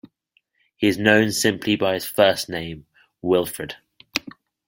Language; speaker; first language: English; native; English